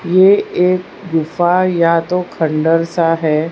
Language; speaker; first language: Hindi; non-native, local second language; Gujarati